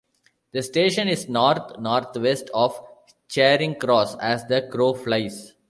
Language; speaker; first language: English; non-native, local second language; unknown